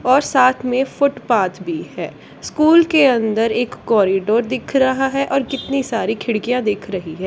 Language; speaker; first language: Hindi; non-native, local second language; Punjabi